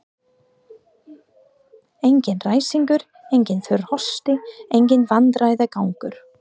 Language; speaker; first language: Icelandic; non-native, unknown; English